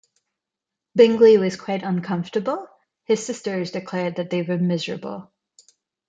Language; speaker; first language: English; non-native, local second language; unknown